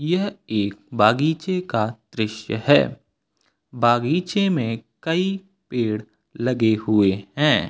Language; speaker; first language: Hindi; native; Hindi